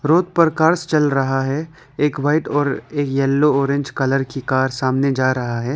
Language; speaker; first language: Hindi; non-native, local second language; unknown